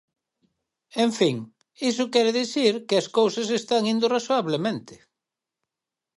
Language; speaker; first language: Galician; native; Galician